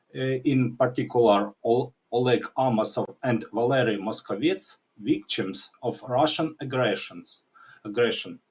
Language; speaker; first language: English; non-native, learner; Ukrainian